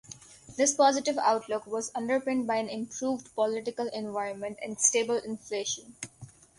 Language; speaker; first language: English; non-native, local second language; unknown